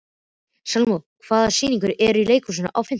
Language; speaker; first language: Icelandic; native; Icelandic